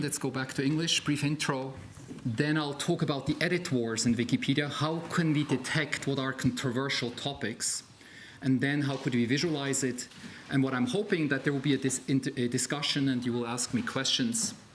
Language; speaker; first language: English; non-native, fluent; German